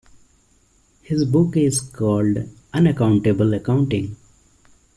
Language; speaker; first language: English; non-native, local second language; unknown